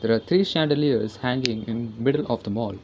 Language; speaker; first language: English; non-native, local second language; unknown